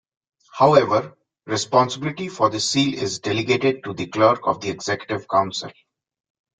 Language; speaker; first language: English; non-native, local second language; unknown